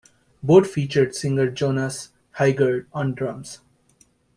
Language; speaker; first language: English; native; English